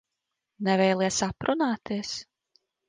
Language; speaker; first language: Latvian; early bilingual, heritage; Latvian